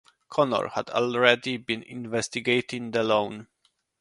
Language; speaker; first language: English; non-native, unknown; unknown